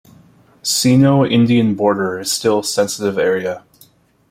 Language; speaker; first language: English; native; English